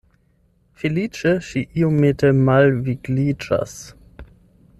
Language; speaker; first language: Esperanto; non-native, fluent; German